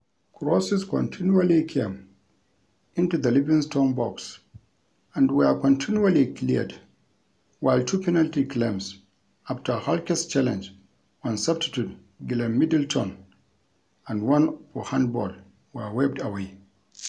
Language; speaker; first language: English; non-native, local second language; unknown